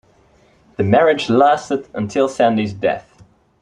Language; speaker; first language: English; non-native, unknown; Dutch